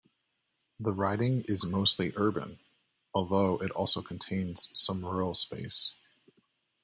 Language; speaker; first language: English; native; English